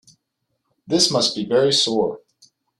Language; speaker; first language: English; native; English